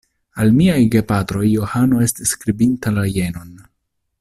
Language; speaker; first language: Esperanto; non-native, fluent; Italian